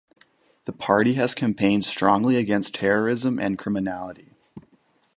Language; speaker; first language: English; native; English